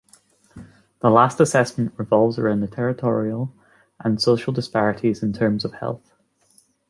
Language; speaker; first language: English; native; English